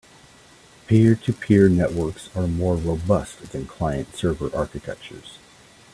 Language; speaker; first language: English; native; English